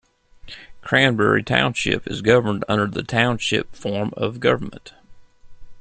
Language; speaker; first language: English; native; English